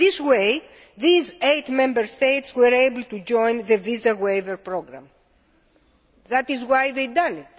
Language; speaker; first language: English; non-native, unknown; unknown